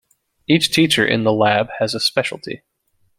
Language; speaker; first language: English; native; English